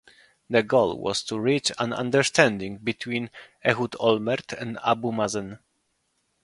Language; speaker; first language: English; non-native, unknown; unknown